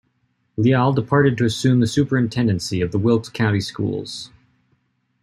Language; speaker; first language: English; native; English